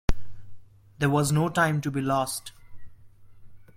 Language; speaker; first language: English; non-native, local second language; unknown